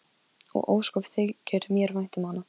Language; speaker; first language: Icelandic; non-native, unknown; Polish